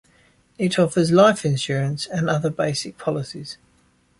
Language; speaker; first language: English; native; English